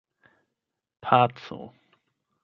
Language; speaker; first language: Esperanto; non-native, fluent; German